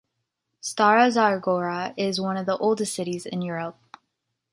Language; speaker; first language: English; native; English